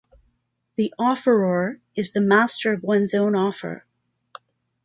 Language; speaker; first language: English; non-native, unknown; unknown